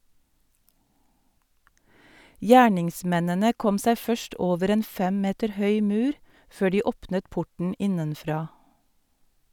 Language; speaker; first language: Norwegian; native; Norwegian